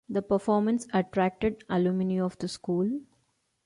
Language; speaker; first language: English; non-native, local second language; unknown